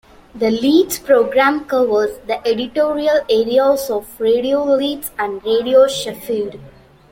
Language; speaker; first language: English; non-native, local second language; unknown